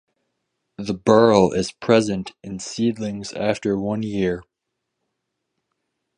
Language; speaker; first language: English; native; English